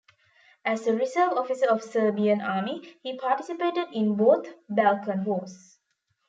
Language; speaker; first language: English; non-native, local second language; Tamil